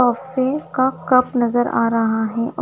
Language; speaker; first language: Hindi; non-native, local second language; Punjabi